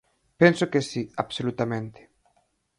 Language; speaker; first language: Galician; native; Galician